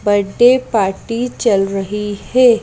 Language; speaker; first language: Hindi; native; Hindi